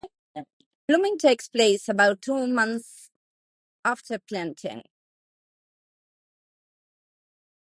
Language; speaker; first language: English; non-native, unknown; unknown